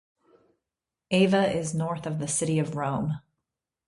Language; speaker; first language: English; native; English